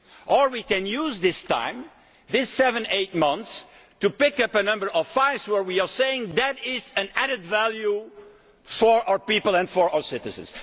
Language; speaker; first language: English; non-native, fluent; Dutch